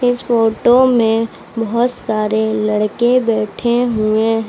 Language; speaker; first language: Hindi; native; Hindi